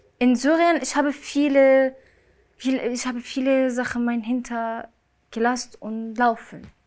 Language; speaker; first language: German; non-native, learner; Arabic